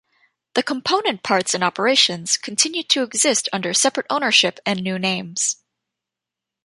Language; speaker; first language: English; native; English